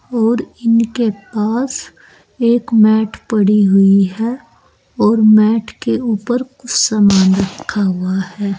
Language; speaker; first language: Hindi; native; Hindi